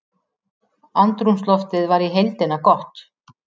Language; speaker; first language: Icelandic; native; Icelandic